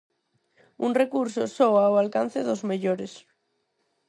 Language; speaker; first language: Galician; non-native, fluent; Spanish